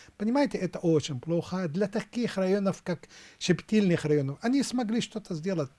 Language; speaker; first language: Russian; non-native, fluent; Arabic